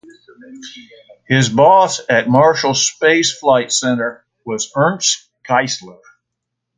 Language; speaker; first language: English; native; English